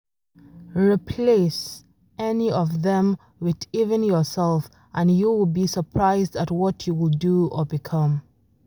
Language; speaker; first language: English; non-native, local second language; Hausa